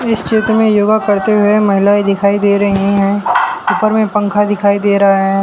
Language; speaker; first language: Hindi; non-native, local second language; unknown